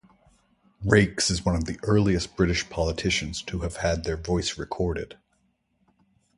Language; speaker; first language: English; native; English